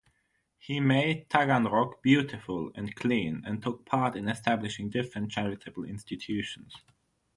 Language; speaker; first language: English; non-native, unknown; German